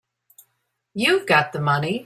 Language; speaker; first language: English; native; English